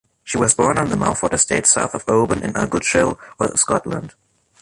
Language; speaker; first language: English; non-native, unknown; German